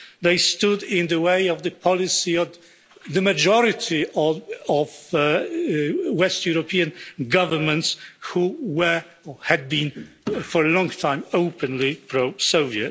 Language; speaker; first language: English; non-native, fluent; Polish